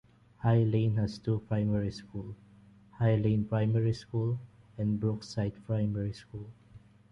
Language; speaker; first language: English; non-native, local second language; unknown